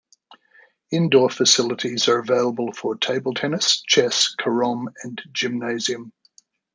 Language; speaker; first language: English; native; English